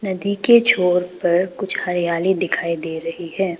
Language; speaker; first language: Hindi; non-native, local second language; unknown